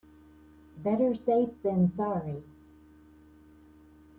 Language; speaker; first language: English; native; English